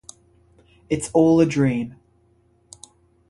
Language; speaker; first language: English; native; English